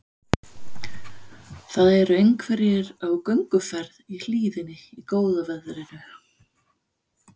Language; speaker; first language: Icelandic; non-native, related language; Danish